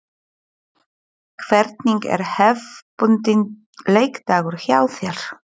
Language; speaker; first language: Icelandic; non-native, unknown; Polish